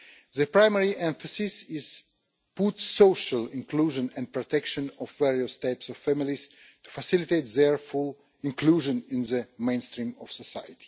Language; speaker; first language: English; non-native, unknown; Russian